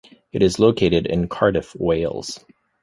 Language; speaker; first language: English; native; English